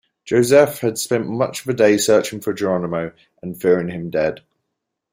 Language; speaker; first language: English; native; English